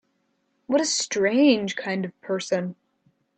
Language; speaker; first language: English; native; English